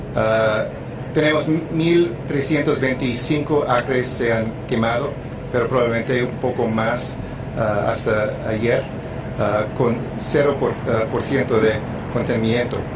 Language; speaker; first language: Spanish; non-native, fluent; English